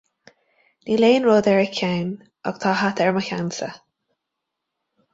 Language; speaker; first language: Irish; native; Irish